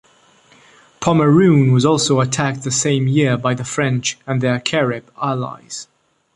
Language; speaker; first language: English; non-native, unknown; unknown